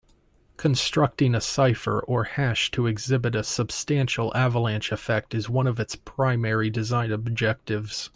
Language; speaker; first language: English; native; English